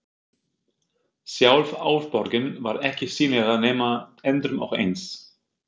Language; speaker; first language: Icelandic; non-native, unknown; German